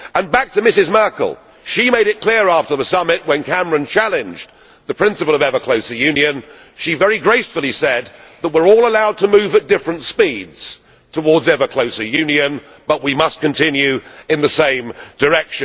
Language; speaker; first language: English; native; English